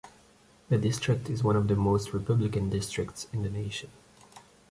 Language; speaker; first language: English; non-native, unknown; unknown